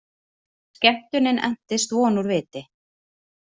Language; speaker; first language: Icelandic; native; Icelandic